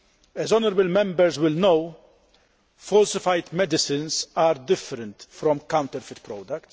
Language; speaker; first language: English; non-native, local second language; Maltese